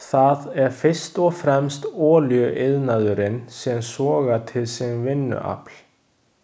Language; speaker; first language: Icelandic; non-native, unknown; Chinese